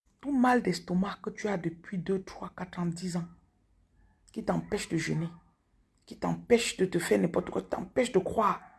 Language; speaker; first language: French; non-native, local second language; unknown